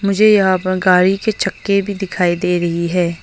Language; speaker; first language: Hindi; non-native, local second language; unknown